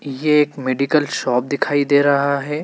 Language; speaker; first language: Hindi; native; Hindi